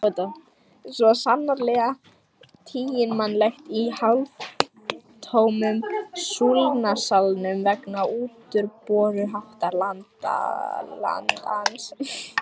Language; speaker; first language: Icelandic; non-native, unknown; Lithuanian